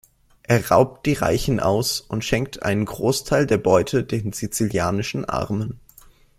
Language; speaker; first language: German; native; German